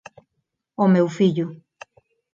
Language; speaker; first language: Galician; non-native, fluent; Spanish